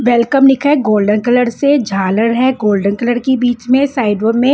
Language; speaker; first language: Hindi; non-native, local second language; Punjabi